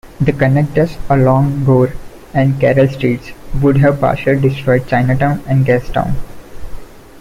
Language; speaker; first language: English; non-native, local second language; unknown